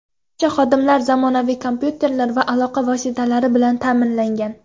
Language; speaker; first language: Uzbek; non-native, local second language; Kara-Kalpak